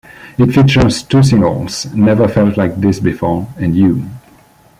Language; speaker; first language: English; non-native, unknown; French